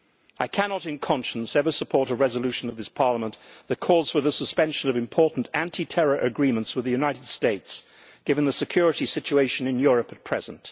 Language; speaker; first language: English; native; English